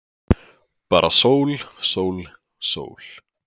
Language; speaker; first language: Icelandic; native; Icelandic